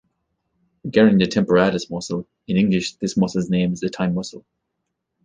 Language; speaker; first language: English; native; English